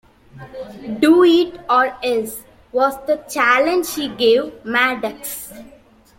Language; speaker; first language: English; non-native, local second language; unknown